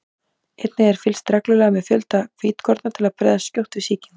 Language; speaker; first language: Icelandic; native; Icelandic